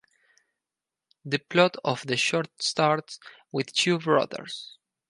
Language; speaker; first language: English; non-native, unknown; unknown